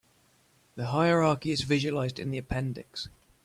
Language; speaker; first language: English; native; English